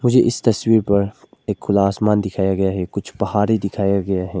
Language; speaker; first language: Hindi; non-native, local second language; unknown